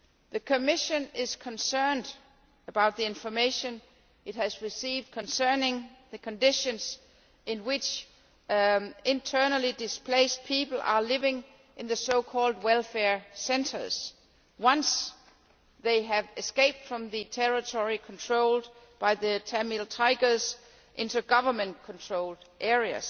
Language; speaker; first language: English; non-native, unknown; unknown